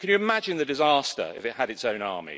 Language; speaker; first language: English; native; English